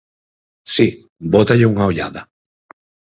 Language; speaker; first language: Galician; native; Galician